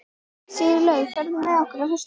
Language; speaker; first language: Icelandic; native; Icelandic